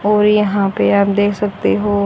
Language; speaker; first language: Hindi; native; Hindi